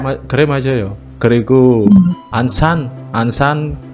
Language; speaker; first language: Korean; non-native, learner; Indonesian